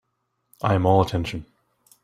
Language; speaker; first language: English; native; English